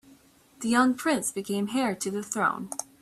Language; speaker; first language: English; native; English